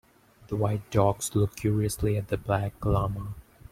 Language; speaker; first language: English; non-native, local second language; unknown